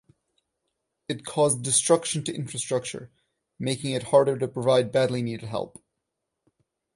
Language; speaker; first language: English; non-native, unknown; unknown